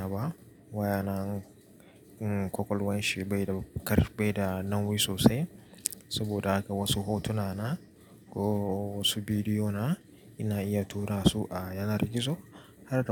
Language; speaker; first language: Hausa; native; Hausa